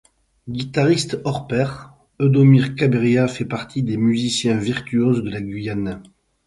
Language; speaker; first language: French; native; French